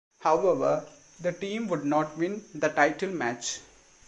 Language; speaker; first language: English; non-native, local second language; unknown